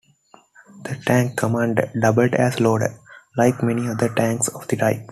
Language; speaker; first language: English; non-native, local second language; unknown